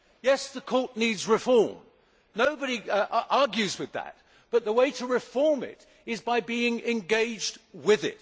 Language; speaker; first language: English; native; English